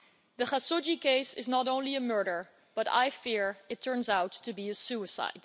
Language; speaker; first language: English; non-native, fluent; Dutch